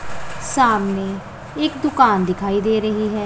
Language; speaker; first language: Hindi; non-native, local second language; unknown